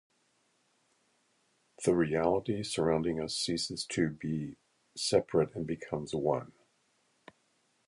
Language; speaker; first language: English; native; English